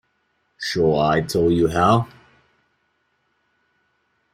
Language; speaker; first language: English; native; English